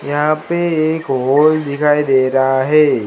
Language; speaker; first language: Hindi; non-native, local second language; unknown